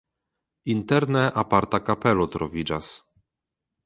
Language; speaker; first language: Esperanto; non-native, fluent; Polish